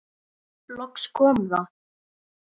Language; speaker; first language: Icelandic; native; Icelandic